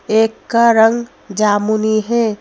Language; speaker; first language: Hindi; native; Hindi